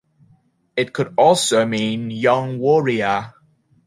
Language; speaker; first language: English; native; English